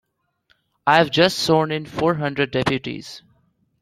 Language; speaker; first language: English; non-native, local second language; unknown